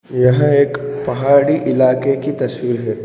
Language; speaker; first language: Hindi; non-native, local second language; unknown